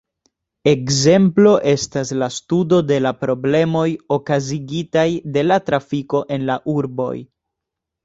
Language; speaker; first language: Esperanto; non-native, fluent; Spanish